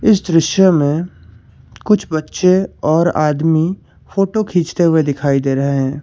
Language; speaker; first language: Hindi; non-native, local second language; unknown